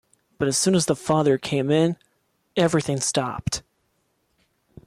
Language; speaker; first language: English; non-native, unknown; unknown